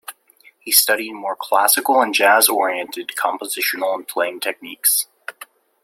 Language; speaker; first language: English; native; English